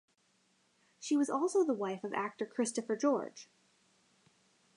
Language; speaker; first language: English; native; English